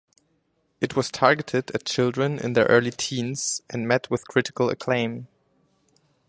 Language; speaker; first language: English; non-native, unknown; German